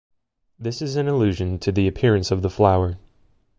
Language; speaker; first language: English; native; English